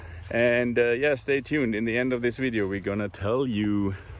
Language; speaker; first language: English; non-native, fluent; German